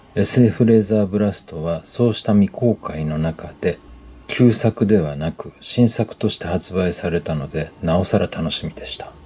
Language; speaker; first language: Japanese; native; Japanese